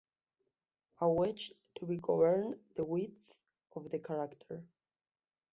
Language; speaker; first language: English; non-native, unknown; Spanish